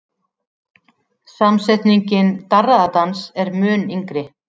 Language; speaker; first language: Icelandic; native; Icelandic